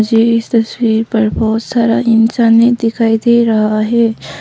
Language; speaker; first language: Hindi; non-native, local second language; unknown